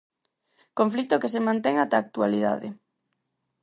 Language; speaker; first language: Galician; non-native, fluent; Spanish